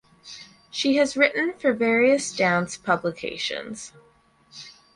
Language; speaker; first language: English; native; English